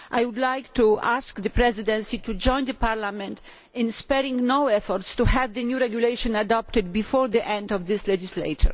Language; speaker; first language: English; non-native, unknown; Polish